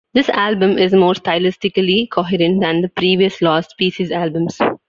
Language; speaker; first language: English; non-native, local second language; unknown